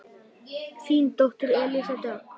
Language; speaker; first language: Icelandic; native; Icelandic